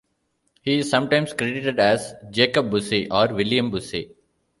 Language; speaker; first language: English; non-native, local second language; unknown